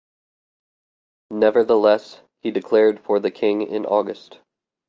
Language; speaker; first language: English; native; English